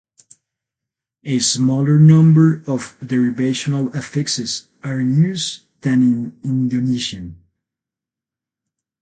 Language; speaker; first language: English; non-native, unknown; Spanish